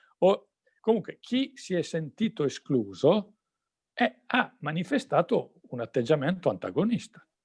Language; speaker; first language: Italian; native; Italian